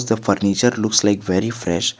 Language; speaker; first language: English; non-native, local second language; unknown